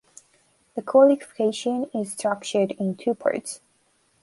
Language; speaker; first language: English; non-native, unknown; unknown